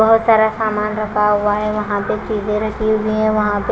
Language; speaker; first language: Hindi; non-native, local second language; Punjabi